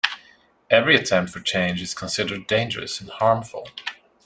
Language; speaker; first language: English; non-native, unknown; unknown